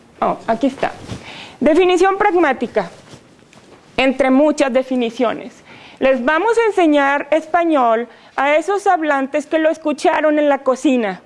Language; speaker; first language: Spanish; native; Spanish